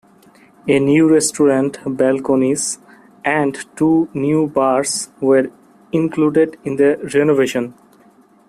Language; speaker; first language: English; non-native, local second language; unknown